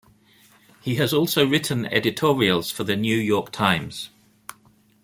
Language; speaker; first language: English; native; English